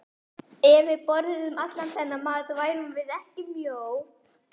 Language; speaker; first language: Icelandic; native; Icelandic